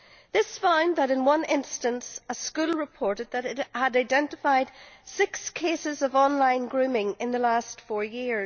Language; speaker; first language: English; native; English